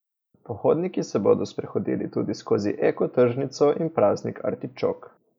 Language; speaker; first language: Slovenian; native; Slovenian